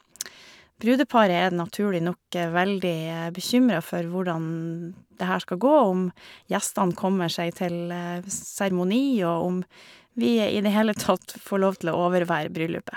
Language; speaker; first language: Norwegian; native; Norwegian